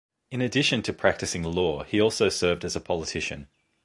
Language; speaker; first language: English; native; English